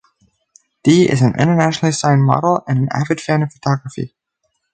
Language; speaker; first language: English; native; English